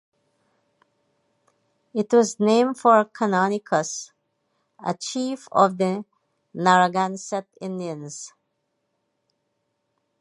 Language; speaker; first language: English; native; English